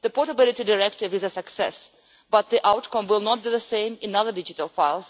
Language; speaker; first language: English; non-native, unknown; Russian